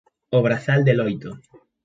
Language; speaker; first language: Galician; native; Galician